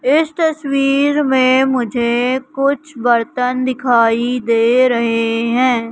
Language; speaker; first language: Hindi; native; Hindi